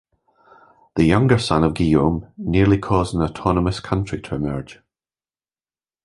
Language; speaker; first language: English; native; English